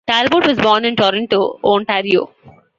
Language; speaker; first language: English; non-native, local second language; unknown